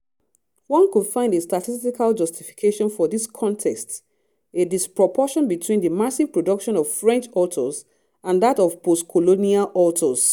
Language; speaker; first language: English; non-native, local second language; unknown